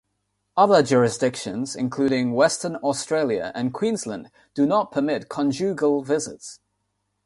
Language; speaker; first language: English; non-native, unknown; Nepali